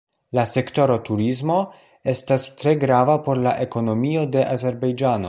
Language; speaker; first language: Esperanto; non-native, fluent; Polish